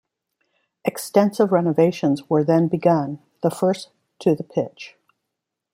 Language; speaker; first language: English; native; English